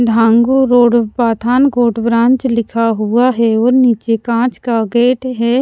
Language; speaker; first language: Hindi; non-native, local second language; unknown